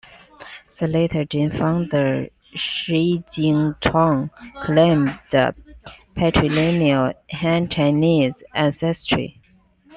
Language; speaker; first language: English; non-native, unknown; Chinese